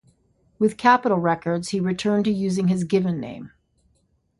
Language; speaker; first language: English; native; English